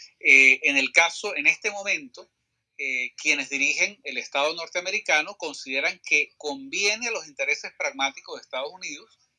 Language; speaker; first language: Spanish; native; Spanish